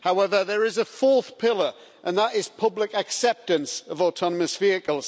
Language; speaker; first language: English; native; English